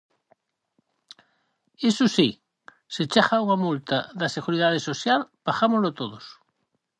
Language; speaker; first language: Galician; native; Galician